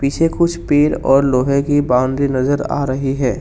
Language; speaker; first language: Hindi; non-native, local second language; Assamese